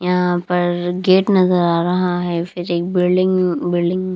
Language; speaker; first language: Hindi; non-native, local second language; Punjabi